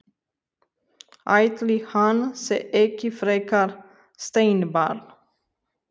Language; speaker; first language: Icelandic; non-native, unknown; Romanian